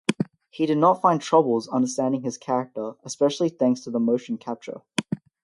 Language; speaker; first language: English; native; English